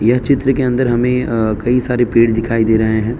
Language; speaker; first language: Hindi; non-native, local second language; Gujarati